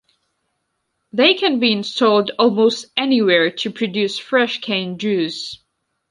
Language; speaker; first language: English; non-native, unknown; Georgian